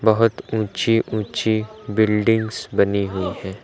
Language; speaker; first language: Hindi; native; Hindi